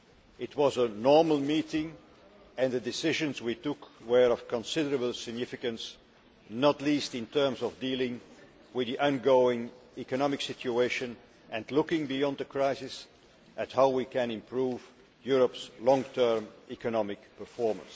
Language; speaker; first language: English; non-native, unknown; Dutch